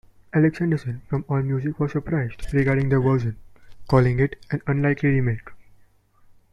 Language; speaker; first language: English; non-native, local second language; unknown